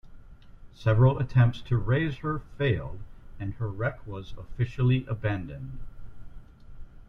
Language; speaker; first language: English; native; English